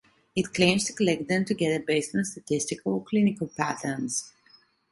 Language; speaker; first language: English; non-native, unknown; Italian